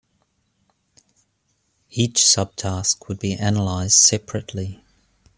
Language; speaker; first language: English; native; English